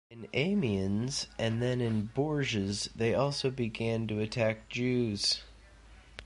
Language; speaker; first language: English; native; English